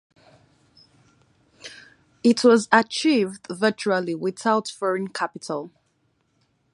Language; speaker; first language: English; non-native, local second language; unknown